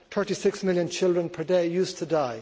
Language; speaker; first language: English; native; English